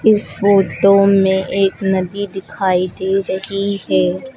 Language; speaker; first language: Hindi; native; Hindi